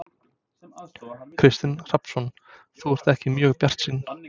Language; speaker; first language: Icelandic; non-native, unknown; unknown